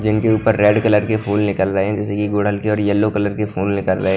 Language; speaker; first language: Hindi; non-native, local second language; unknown